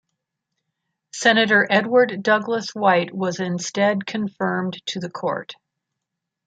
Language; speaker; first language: English; native; English